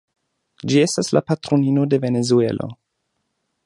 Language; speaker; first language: Esperanto; non-native, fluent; German